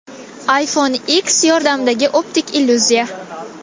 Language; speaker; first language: Uzbek; non-native, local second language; Kazakh